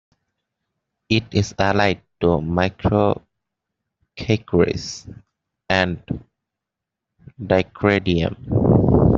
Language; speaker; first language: English; native; English